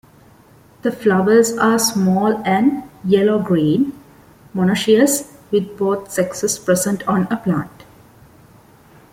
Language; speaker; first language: English; non-native, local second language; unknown